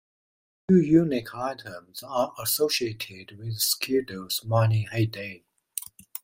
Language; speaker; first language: English; non-native, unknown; Chinese